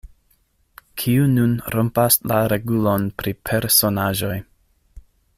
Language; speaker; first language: Esperanto; non-native, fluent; English